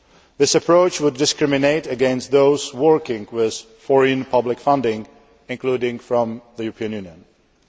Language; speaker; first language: English; non-native, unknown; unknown